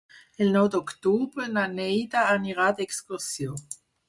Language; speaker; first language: Catalan; non-native, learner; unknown